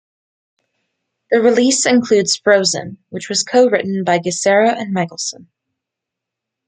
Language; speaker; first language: English; native; English